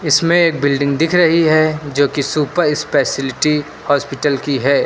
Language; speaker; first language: Hindi; native; Hindi